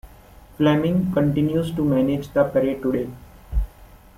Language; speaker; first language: English; non-native, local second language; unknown